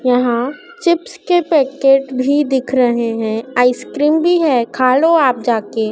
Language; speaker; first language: Hindi; native; Hindi